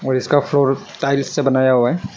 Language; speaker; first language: Hindi; non-native, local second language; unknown